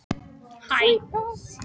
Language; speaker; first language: Icelandic; non-native, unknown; Polish